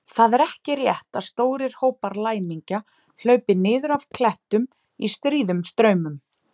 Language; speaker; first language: Icelandic; native; Icelandic